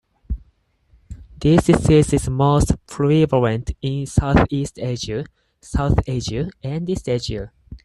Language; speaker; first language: English; non-native, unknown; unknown